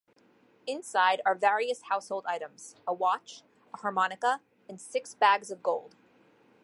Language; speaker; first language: English; native; English